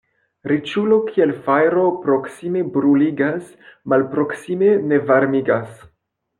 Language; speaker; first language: Esperanto; non-native, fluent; French